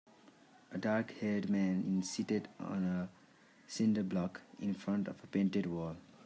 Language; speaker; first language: English; non-native, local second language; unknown